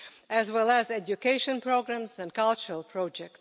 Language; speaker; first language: English; non-native, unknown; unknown